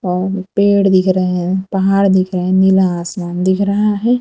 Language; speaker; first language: Hindi; non-native, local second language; Gujarati